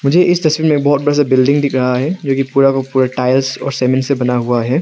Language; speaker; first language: Hindi; non-native, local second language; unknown